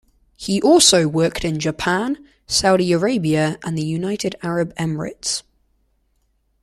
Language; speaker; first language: English; native; English